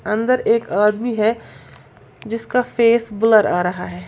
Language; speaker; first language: Hindi; native; Hindi